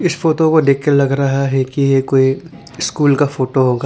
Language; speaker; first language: Hindi; non-native, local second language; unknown